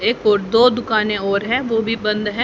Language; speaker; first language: Hindi; native; Hindi